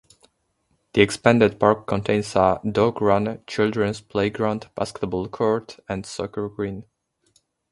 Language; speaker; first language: English; native; English